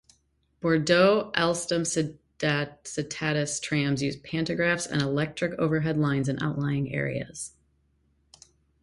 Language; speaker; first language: English; native; English